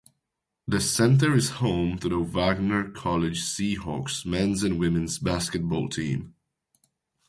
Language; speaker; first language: English; native; English